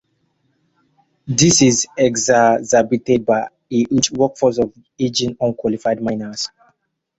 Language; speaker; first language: English; non-native, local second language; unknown